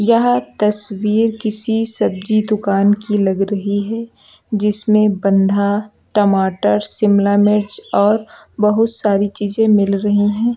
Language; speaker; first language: Hindi; native; Hindi